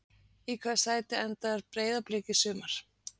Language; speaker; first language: Icelandic; native; Icelandic